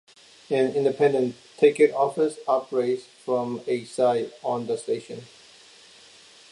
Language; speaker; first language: English; non-native, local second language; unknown